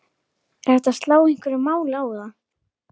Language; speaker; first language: Icelandic; native; Icelandic